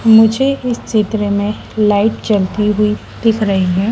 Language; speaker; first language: Hindi; native; Hindi